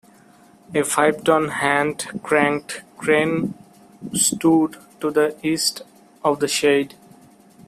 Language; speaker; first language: English; non-native, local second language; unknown